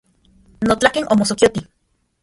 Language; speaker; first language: Central Puebla Nahuatl; non-native, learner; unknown